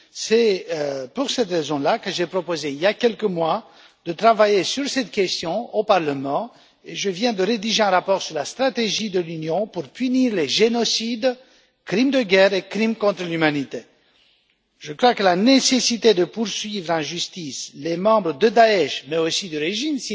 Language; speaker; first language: French; non-native, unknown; Romanian